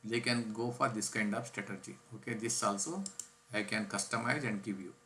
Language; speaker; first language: English; non-native, local second language; Kannada